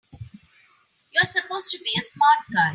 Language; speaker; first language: English; non-native, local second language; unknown